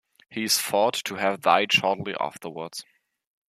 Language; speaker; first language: English; non-native, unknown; German